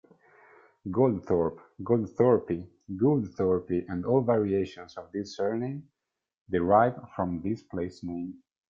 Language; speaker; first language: English; non-native, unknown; Italian